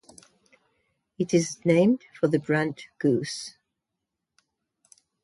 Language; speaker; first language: English; native; English